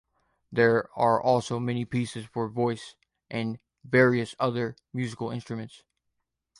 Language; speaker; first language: English; native; English